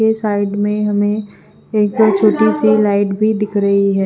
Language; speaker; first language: Hindi; non-native, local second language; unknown